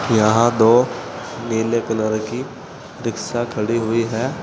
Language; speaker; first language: Hindi; native; Hindi